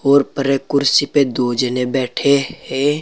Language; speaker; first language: Hindi; native; Hindi